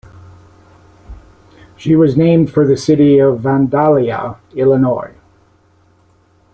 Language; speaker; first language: English; native; English